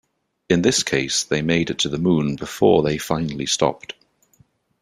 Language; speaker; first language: English; native; English